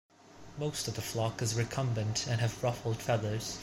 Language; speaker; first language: English; non-native, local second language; Cantonese